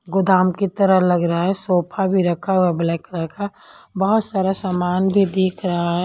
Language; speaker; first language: Hindi; non-native, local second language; Punjabi